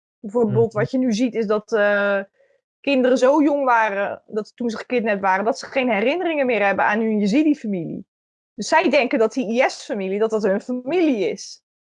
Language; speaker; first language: Dutch; native; Dutch